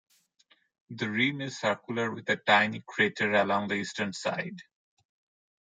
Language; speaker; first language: English; non-native, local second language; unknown